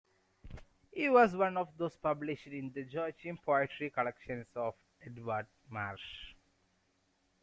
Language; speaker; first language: English; non-native, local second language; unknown